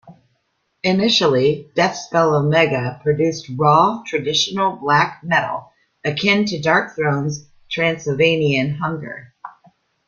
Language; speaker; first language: English; native; English